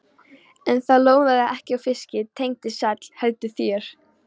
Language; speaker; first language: Icelandic; non-native, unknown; Polish